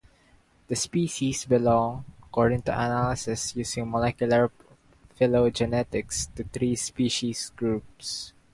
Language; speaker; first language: English; non-native, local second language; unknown